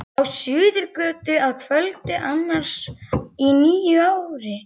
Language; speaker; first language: Icelandic; native; Icelandic